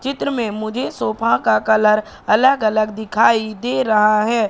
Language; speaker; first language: Hindi; native; Hindi